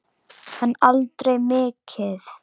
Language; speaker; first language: Icelandic; native; Icelandic